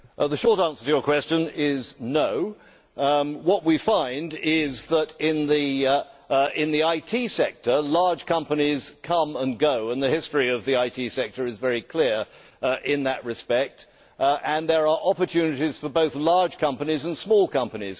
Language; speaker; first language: English; native; English